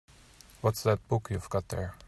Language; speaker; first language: English; non-native, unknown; German